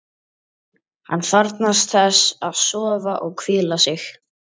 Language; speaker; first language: Icelandic; native; Icelandic